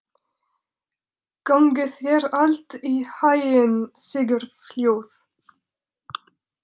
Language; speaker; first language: Icelandic; non-native, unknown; French